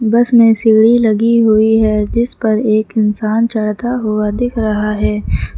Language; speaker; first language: Hindi; native; Hindi